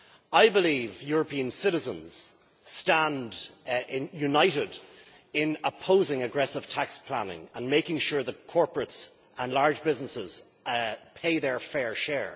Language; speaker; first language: English; native; English